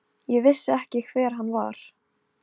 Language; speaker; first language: Icelandic; non-native, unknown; Polish